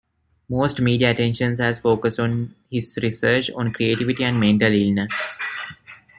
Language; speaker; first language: English; non-native, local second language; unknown